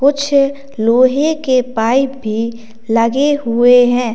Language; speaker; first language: Hindi; native; Hindi